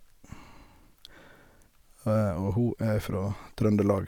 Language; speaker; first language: Norwegian; native; Norwegian